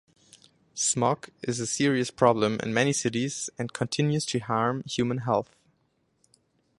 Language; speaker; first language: English; non-native, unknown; German